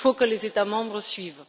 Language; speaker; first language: French; non-native, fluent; Bulgarian